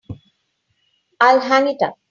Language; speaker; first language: English; non-native, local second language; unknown